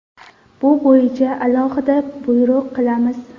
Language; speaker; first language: Uzbek; non-native, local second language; Kara-Kalpak